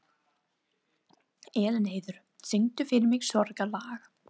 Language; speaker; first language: Icelandic; non-native, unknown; English